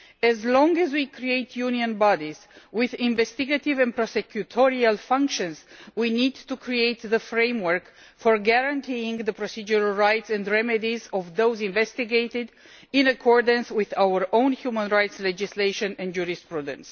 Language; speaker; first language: English; non-native, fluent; Romanian